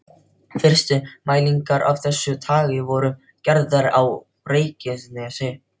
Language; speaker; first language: Icelandic; non-native, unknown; Filipino